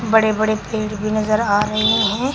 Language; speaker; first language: Hindi; native; Hindi